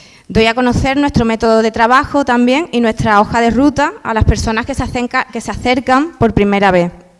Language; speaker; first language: Spanish; native; Spanish